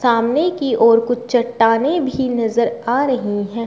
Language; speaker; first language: Hindi; native; Hindi